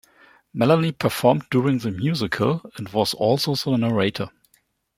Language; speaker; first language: English; non-native, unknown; German